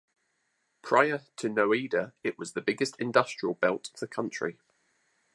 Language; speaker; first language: English; native; English